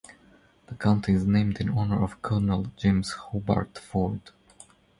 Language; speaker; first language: English; non-native, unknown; Croatian